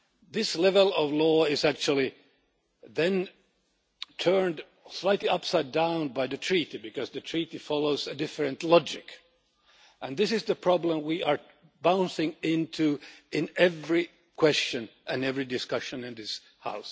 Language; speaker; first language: English; non-native, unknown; Finnish